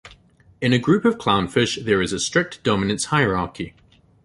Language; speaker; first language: English; native; English